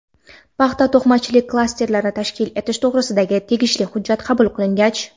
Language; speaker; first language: Uzbek; non-native, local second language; Kara-Kalpak